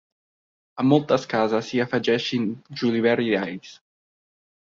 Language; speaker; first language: Catalan; non-native, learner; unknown